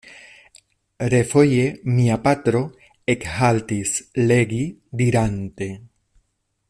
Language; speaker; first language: Esperanto; non-native, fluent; Spanish